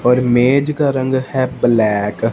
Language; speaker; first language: Hindi; non-native, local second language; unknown